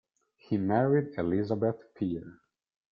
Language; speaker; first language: English; non-native, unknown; Italian